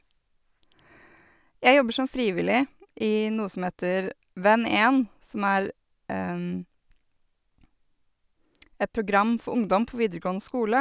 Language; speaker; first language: Norwegian; native; Norwegian